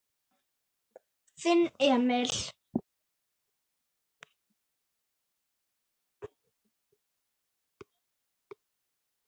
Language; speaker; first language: Icelandic; native; Icelandic